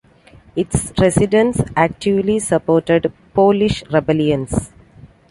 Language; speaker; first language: English; non-native, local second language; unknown